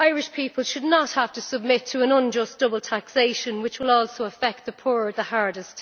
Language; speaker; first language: English; native; English